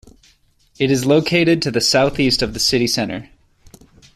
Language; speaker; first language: English; native; English